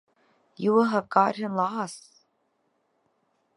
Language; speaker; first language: English; native; English